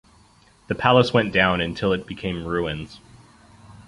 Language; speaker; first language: English; native; English